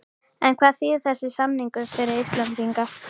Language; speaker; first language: Icelandic; native; Icelandic